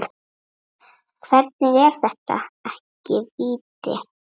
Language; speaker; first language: Icelandic; native; Icelandic